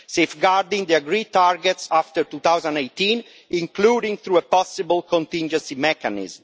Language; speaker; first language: English; non-native, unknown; Italian